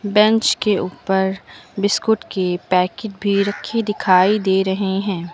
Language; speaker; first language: Hindi; native; Hindi